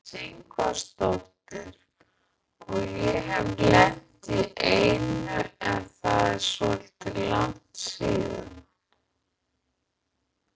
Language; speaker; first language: Icelandic; native; Icelandic